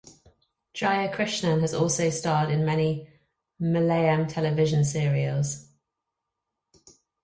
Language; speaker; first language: English; native; English